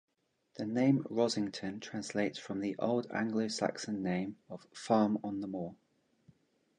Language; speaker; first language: English; native; English